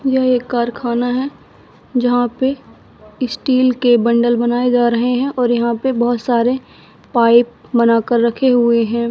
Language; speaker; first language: Hindi; native; Hindi